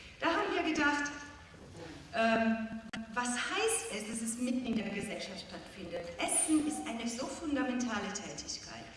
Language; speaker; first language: German; non-native, fluent; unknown